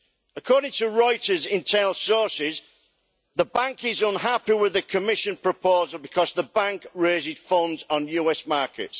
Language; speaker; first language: English; native; English